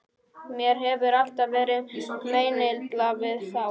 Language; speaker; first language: Icelandic; non-native, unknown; Polish